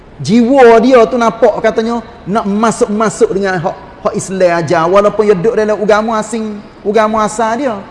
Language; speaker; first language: Malay; native; Malay